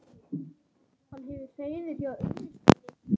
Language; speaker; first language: Icelandic; native; Icelandic